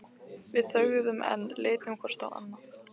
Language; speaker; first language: Icelandic; non-native, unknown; Lithuanian